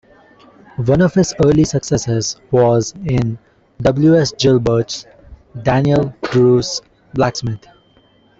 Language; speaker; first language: English; non-native, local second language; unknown